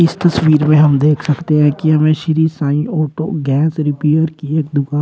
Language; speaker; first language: Hindi; native; Hindi